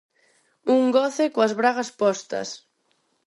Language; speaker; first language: Galician; non-native, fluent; Spanish